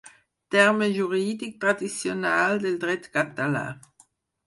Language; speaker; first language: Catalan; non-native, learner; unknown